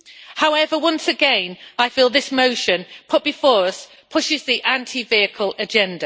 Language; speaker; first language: English; native; English